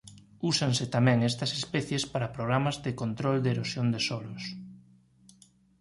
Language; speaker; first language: Galician; native; Galician